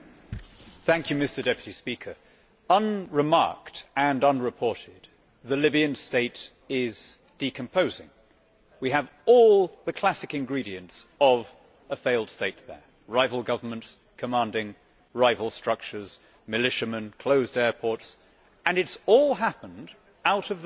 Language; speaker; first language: English; native; English